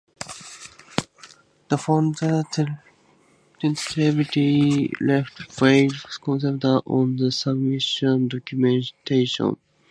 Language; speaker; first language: English; native; English